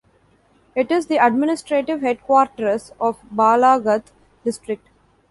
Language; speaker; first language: English; non-native, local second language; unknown